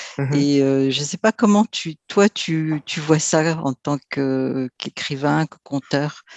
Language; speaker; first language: French; non-native, local second language; Arabic